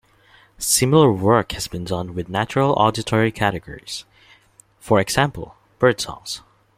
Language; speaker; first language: English; non-native, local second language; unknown